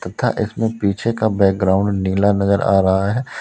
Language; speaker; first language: Hindi; native; Hindi